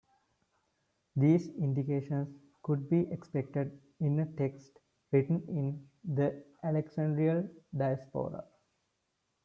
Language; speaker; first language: English; non-native, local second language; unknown